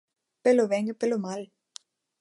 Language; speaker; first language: Galician; non-native, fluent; Spanish